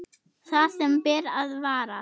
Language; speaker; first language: Icelandic; non-native, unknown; German